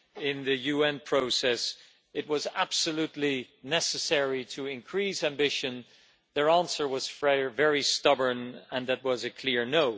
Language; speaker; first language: English; non-native, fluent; Dutch